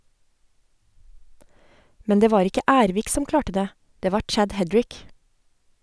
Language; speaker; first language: Norwegian; native; Norwegian